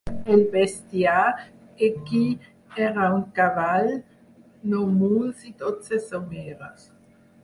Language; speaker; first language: Catalan; non-native, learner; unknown